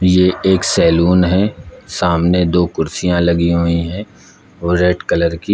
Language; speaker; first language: Hindi; native; Hindi